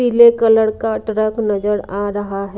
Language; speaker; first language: Hindi; non-native, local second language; Punjabi